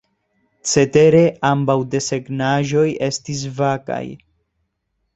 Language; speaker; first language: Esperanto; non-native, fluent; Spanish